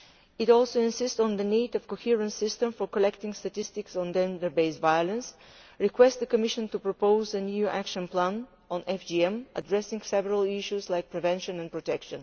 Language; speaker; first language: English; non-native, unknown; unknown